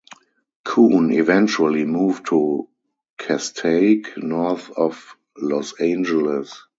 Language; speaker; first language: English; non-native, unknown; German